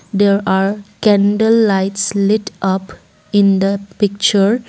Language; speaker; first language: English; non-native, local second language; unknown